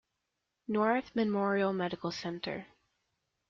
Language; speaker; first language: English; native; English